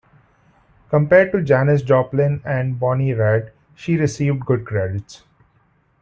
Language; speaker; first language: English; non-native, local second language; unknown